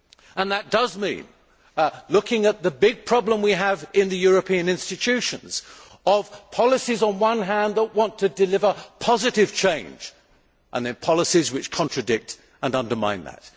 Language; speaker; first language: English; native; English